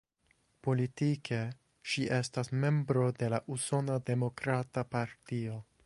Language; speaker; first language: Esperanto; non-native, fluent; English